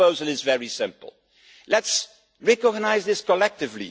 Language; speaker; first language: English; non-native, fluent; Dutch